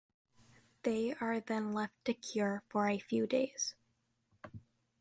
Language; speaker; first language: English; native; English